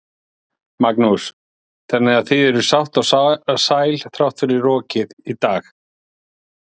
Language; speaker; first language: Icelandic; native; Icelandic